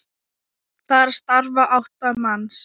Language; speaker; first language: Icelandic; non-native, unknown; Thai